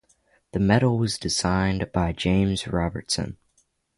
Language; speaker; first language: English; native; English